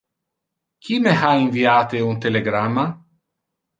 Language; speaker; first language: Interlingua; non-native, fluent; Italian